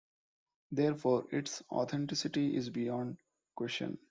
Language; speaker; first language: English; non-native, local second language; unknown